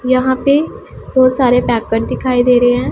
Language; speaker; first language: Hindi; non-native, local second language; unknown